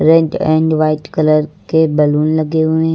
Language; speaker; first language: Hindi; native; Hindi